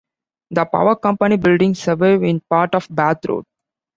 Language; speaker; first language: English; non-native, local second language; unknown